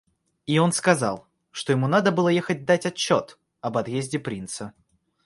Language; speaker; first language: Russian; native; Russian